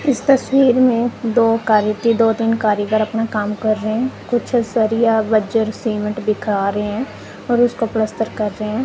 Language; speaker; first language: Hindi; non-native, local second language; Punjabi